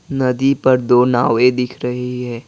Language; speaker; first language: Hindi; non-native, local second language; Assamese